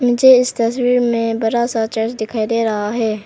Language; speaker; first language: Hindi; non-native, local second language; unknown